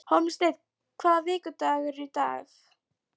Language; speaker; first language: Icelandic; non-native, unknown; Polish